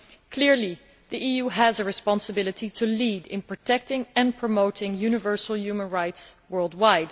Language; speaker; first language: English; non-native, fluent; Dutch